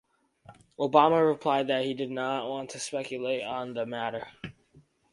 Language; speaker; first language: English; native; English